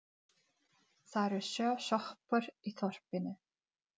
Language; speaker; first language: Icelandic; non-native, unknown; Czech